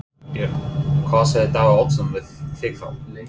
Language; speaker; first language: Icelandic; non-native, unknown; English